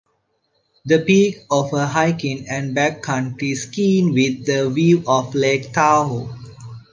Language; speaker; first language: English; non-native, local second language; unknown